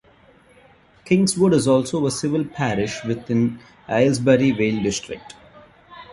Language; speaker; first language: English; non-native, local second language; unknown